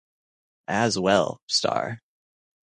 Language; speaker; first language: English; native; English